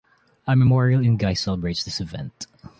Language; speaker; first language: English; non-native, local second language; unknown